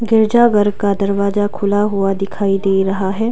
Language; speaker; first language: Hindi; non-native, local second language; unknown